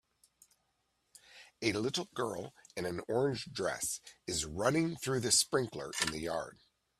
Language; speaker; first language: English; native; English